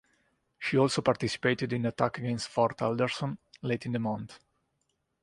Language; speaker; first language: English; non-native, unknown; Italian